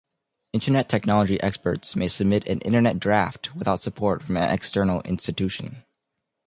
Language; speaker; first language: English; native; English